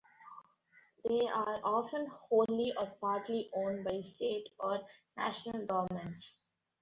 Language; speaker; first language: English; non-native, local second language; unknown